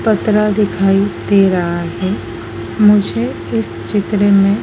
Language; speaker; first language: Hindi; native; Hindi